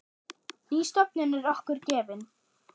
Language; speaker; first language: Icelandic; non-native, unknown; German